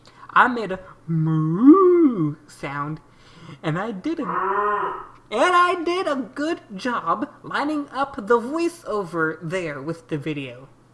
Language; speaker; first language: English; native; English